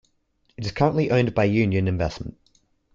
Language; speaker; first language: English; native; English